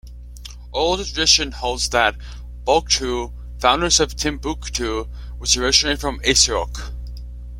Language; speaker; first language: English; native; English